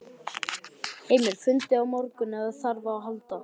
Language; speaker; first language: Icelandic; native; Icelandic